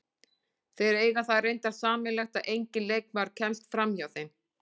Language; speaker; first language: Icelandic; native; Icelandic